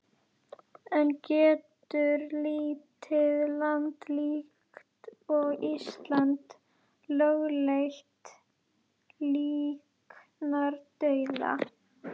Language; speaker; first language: Icelandic; native; Icelandic